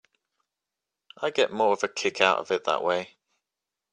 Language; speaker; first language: English; native; English